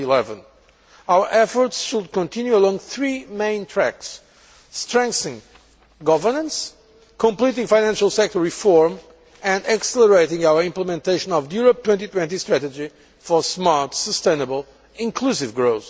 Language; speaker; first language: English; non-native, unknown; Portuguese